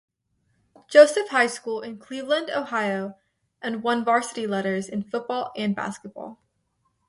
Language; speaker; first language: English; native; English